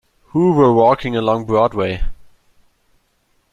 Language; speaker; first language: English; non-native, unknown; German